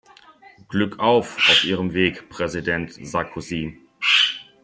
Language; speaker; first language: German; native; German